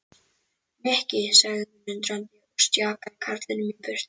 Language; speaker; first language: Icelandic; native; Icelandic